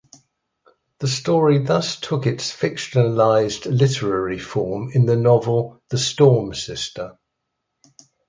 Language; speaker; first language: English; native; English